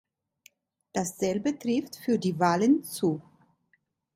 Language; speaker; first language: German; non-native, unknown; Italian